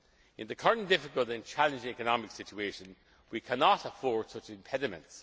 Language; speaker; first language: English; non-native, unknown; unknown